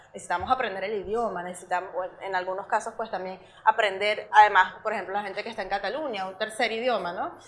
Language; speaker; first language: Spanish; native; Spanish